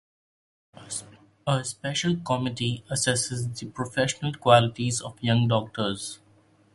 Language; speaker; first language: English; non-native, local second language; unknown